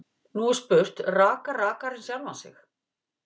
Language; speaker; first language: Icelandic; native; Icelandic